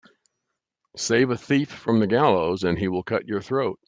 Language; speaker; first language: English; native; English